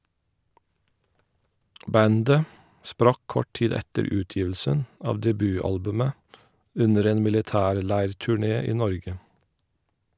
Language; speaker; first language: Norwegian; non-native, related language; Faroese